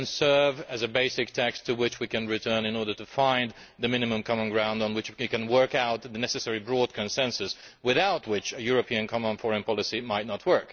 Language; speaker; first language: English; non-native, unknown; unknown